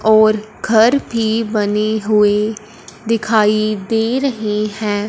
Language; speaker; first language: Hindi; non-native, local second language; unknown